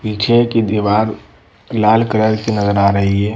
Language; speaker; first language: Hindi; native; Hindi